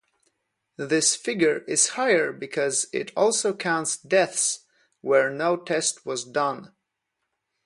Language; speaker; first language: English; non-native, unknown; Polish